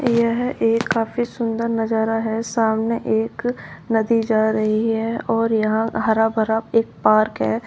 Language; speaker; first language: Hindi; native; Hindi